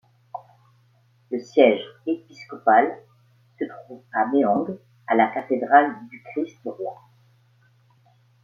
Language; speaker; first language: French; native; French